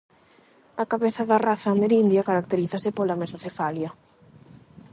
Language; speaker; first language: Galician; non-native, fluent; Spanish